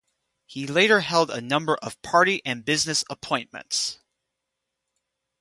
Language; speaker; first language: English; native; English